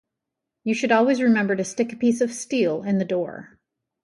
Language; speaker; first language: English; native; English